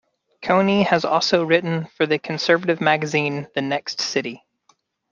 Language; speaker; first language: English; native; English